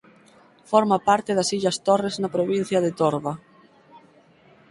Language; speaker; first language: Galician; native; Galician